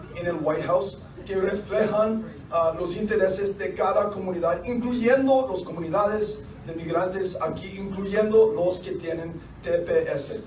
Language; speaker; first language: Spanish; non-native, fluent; English